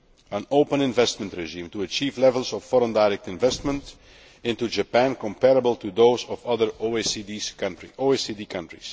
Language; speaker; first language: English; non-native, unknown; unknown